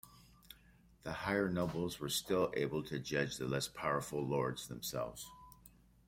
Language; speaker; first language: English; native; English